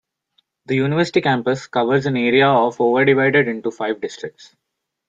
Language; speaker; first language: English; non-native, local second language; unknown